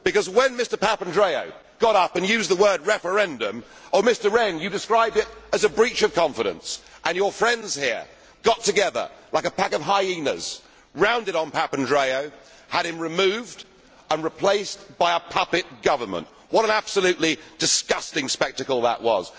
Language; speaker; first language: English; native; English